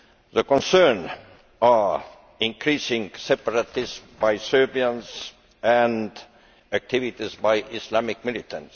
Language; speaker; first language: English; non-native, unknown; Estonian